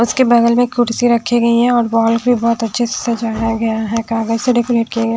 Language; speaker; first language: Hindi; non-native, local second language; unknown